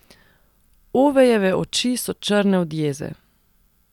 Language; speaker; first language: Slovenian; non-native, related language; Serbian